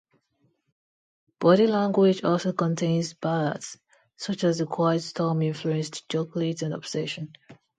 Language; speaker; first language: English; non-native, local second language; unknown